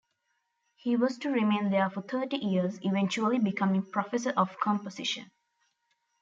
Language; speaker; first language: English; non-native, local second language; Tamil